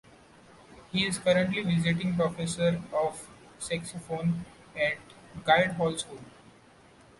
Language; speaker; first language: English; non-native, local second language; Marathi